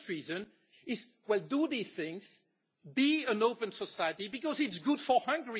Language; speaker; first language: English; non-native, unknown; French